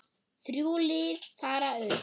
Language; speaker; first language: Icelandic; non-native, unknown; German